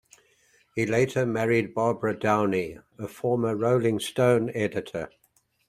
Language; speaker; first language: English; native; English